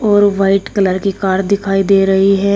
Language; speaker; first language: Hindi; native; Hindi